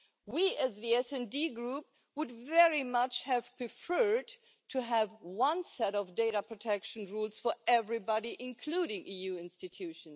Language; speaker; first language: English; non-native, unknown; German